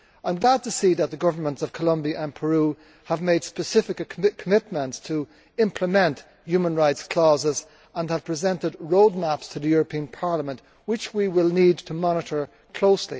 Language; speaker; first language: English; native; English